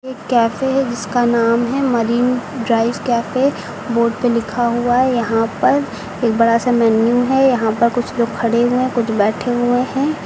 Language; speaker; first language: Hindi; native; Hindi